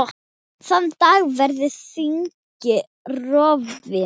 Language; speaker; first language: Icelandic; non-native, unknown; Thai